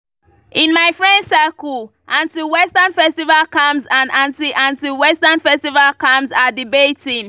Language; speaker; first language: English; non-native, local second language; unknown